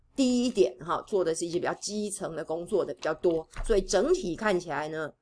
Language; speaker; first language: Chinese; native; Chinese